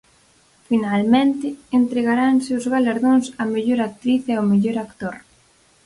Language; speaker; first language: Galician; native; Galician